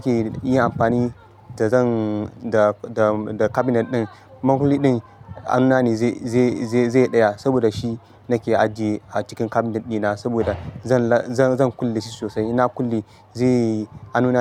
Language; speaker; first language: Hausa; non-native, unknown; Yoruba